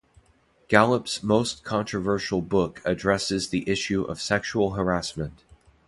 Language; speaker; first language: English; native; English